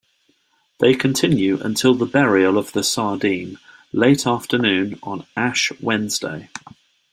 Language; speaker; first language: English; native; English